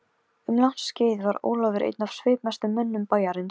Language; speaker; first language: Icelandic; non-native, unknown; Polish